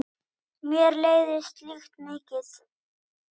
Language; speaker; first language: Icelandic; native; Icelandic